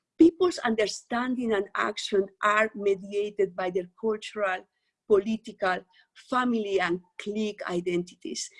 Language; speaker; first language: English; non-native, fluent; Spanish